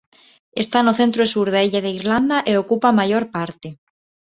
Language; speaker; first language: Galician; non-native, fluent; Spanish